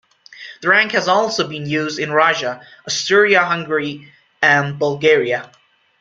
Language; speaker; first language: English; non-native, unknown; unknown